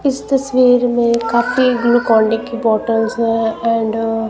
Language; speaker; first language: Hindi; non-native, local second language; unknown